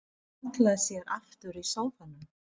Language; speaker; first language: Icelandic; non-native, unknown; Filipino